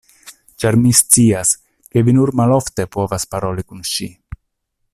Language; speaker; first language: Esperanto; non-native, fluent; Italian